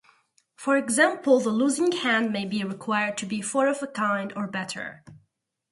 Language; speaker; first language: English; non-native, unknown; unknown